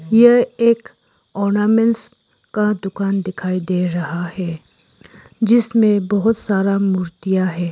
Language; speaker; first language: Hindi; non-native, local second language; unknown